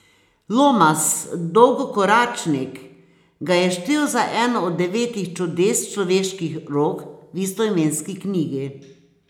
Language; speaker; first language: Slovenian; native; Slovenian